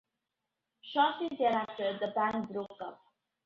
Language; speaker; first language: English; non-native, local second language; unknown